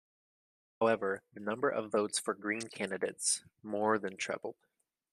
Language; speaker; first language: English; native; English